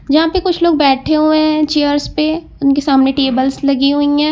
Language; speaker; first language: Hindi; native; Hindi